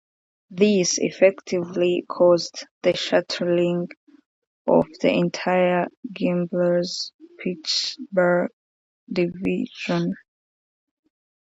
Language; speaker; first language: English; non-native, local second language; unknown